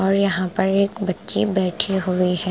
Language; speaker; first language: Hindi; non-native, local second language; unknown